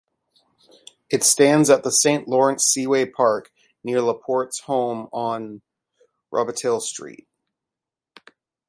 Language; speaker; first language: English; native; English